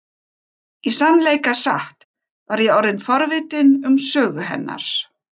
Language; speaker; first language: Icelandic; non-native, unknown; German